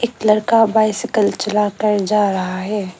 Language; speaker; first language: Hindi; non-native, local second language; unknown